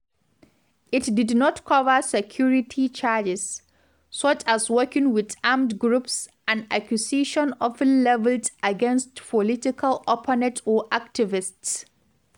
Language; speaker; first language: English; non-native, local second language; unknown